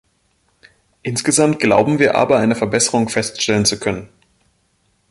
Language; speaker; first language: German; native; German